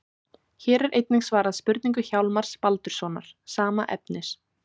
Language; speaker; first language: Icelandic; native; Icelandic